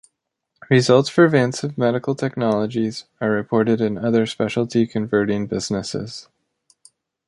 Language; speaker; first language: English; native; English